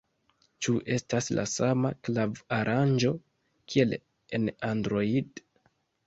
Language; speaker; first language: Esperanto; non-native, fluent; Kinyarwanda